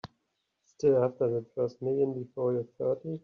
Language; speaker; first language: English; native; English